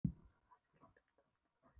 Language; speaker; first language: Icelandic; non-native, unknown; Polish